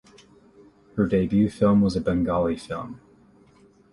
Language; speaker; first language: English; native; English